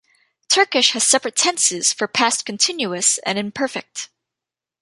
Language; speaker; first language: English; native; English